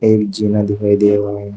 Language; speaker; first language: Hindi; native; Hindi